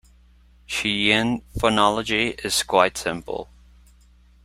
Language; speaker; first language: English; non-native, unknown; Spanish